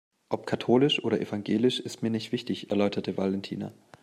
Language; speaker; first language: German; native; German